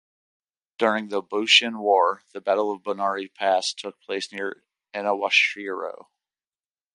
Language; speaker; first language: English; native; English